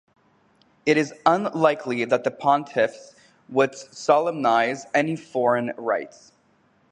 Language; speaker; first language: English; native; English